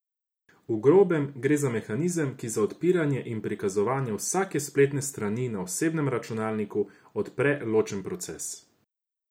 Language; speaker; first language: Slovenian; non-native, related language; Croatian